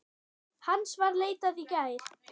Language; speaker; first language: Icelandic; non-native, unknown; German